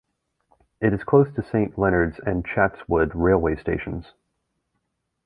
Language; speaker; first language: English; native; English